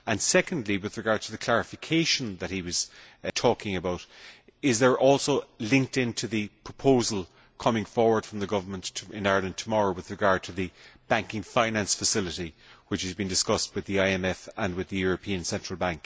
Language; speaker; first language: English; native; English